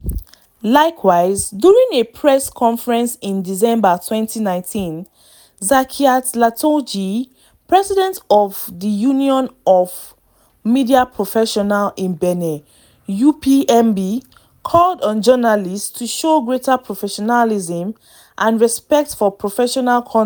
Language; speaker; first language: English; non-native, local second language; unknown